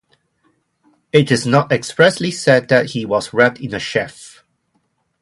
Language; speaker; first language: English; non-native, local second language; Cantonese